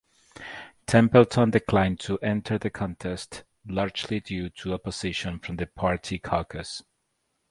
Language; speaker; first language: English; native; English